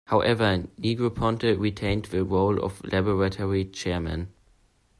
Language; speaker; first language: English; non-native, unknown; German